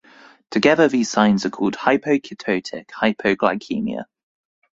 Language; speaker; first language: English; native; English